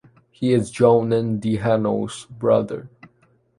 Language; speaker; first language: English; non-native, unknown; Chinese